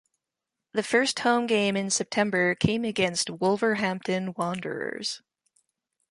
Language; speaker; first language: English; native; English